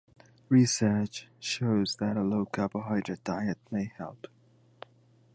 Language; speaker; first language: English; native; English